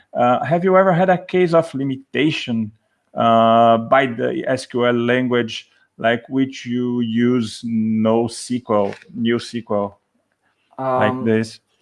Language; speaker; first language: English; non-native, fluent; Portuguese